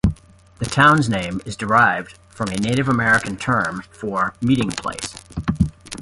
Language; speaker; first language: English; native; English